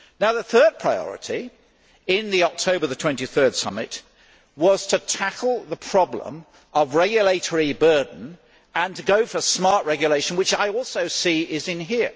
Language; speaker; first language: English; native; English